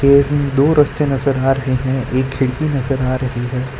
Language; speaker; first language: Hindi; non-native, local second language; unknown